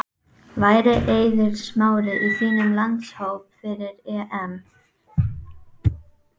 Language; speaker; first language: Icelandic; native; Icelandic